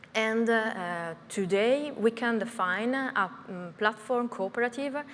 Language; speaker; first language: English; non-native, fluent; Italian